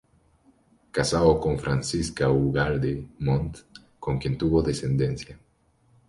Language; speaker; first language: Spanish; native; Spanish